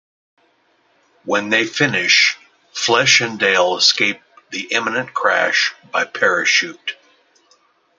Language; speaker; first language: English; native; English